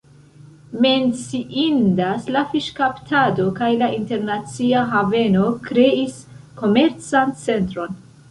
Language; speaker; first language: Esperanto; non-native, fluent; Central Kurdish